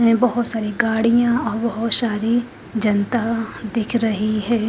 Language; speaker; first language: Hindi; native; Hindi